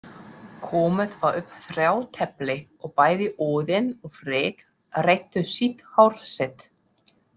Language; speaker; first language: Icelandic; non-native, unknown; German